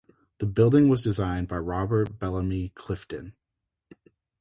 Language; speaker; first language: English; native; English